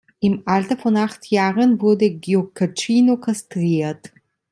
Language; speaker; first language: German; non-native, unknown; Italian